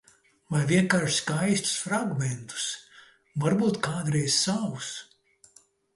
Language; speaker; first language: Latvian; early bilingual, heritage; Latvian